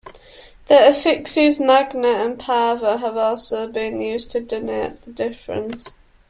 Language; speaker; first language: English; native; English